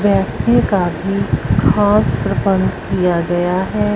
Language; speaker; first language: Hindi; non-native, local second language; Punjabi